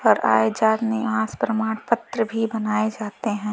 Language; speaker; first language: Hindi; native; Hindi